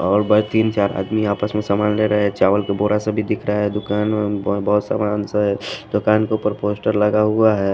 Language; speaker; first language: Hindi; non-native, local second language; Bhojpuri